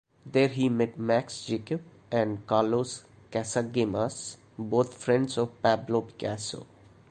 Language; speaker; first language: English; non-native, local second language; Malayalam